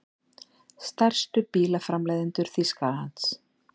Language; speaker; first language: Icelandic; native; Icelandic